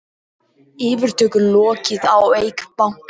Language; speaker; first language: Icelandic; native; Icelandic